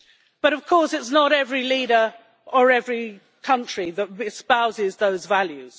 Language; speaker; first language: English; native; English